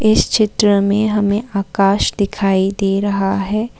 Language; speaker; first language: Hindi; non-native, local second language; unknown